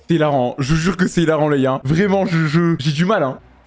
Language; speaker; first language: French; native; French